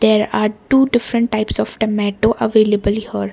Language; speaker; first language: English; non-native, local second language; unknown